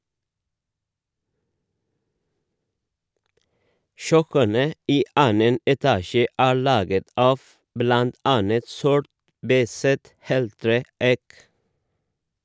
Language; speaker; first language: Norwegian; non-native, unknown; Oromo